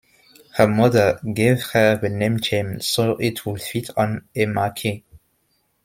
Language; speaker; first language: English; non-native, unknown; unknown